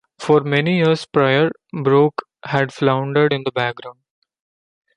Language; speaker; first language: English; non-native, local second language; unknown